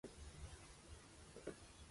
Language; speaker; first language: Spanish; non-native, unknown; Chinese